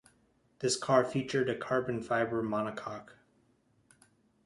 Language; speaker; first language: English; native; English